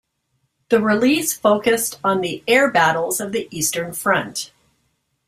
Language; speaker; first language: English; native; English